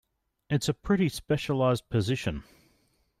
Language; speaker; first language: English; native; English